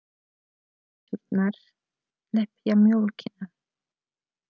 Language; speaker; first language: Icelandic; non-native, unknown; Polish